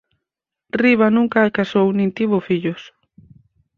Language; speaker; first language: Galician; native; Galician